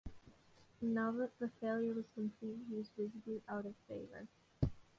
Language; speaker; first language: English; non-native, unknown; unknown